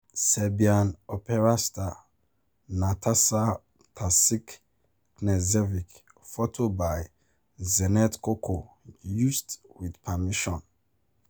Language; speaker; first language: English; non-native, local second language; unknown